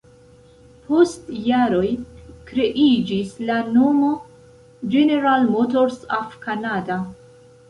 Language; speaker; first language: Esperanto; non-native, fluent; Central Kurdish